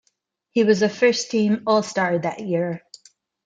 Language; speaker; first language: English; non-native, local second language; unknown